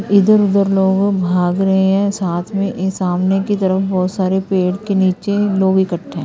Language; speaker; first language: Hindi; non-native, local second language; Punjabi